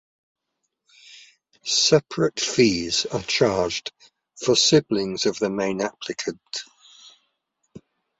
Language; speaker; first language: English; native; English